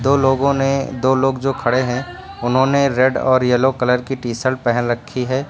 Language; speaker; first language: Hindi; native; Hindi